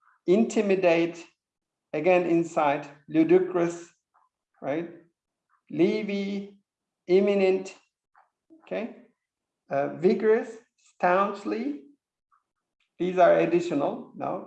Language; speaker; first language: English; non-native, fluent; Turkish